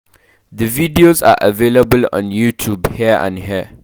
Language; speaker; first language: English; non-native, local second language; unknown